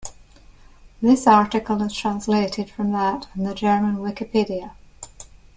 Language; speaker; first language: English; native; English